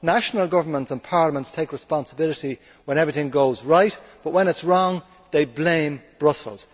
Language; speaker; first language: English; native; English